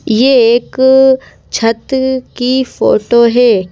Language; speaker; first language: Hindi; native; Hindi